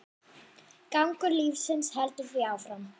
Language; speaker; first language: Icelandic; non-native, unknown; German